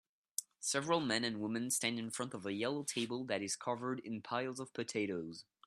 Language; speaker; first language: English; non-native, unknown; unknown